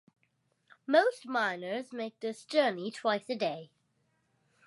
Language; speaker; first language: English; native; English